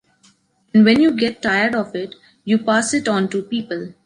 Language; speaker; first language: English; non-native, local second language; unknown